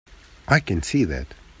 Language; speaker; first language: English; native; English